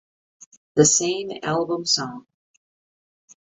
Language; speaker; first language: English; native; English